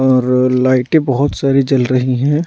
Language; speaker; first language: Hindi; non-native, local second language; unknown